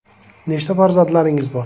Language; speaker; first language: Uzbek; native; Uzbek